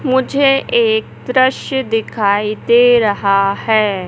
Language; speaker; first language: Hindi; native; Hindi